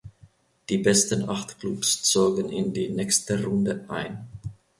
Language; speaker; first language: German; non-native, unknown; Finnish